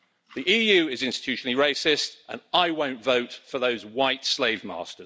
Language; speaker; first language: English; native; English